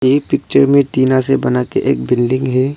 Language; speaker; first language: Hindi; non-native, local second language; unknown